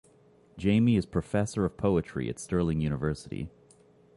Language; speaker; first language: English; native; English